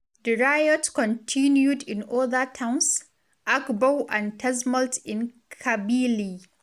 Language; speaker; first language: English; non-native, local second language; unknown